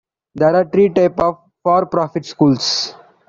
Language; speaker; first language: English; non-native, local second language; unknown